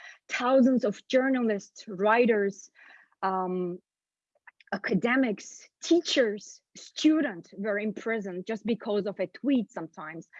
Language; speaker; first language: English; non-native, fluent; Bulgarian